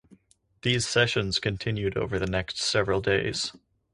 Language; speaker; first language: English; native; English